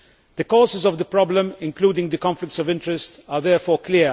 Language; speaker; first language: English; non-native, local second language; Maltese